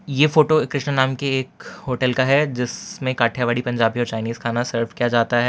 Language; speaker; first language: Hindi; non-native, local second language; Gujarati